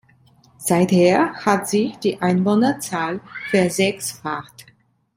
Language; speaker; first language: German; non-native, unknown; Italian